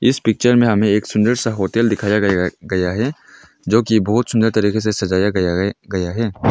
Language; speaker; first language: Hindi; non-native, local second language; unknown